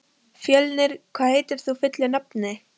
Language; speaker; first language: Icelandic; non-native, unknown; Polish